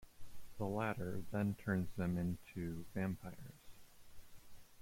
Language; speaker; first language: English; native; English